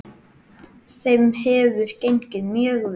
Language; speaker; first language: Icelandic; native; Icelandic